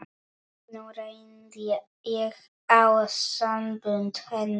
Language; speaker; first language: Icelandic; non-native, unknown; Polish